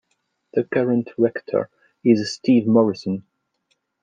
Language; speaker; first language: English; non-native, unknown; French